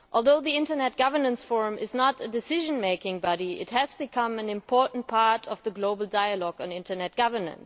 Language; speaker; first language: English; non-native, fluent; German